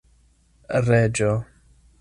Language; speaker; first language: Esperanto; non-native, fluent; English